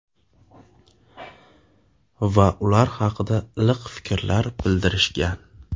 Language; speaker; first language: Uzbek; native; Uzbek